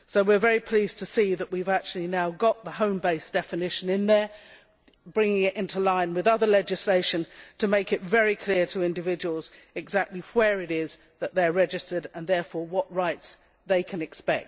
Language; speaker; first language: English; native; English